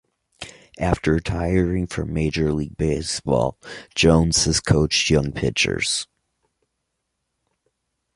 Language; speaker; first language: English; native; English